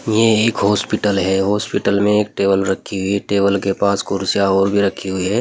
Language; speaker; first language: Hindi; native; Hindi